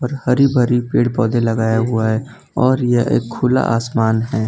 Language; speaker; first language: Hindi; non-native, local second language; Gujarati